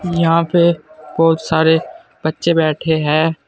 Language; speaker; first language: Hindi; native; Hindi